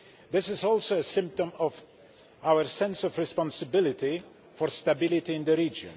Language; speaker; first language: English; non-native, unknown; Polish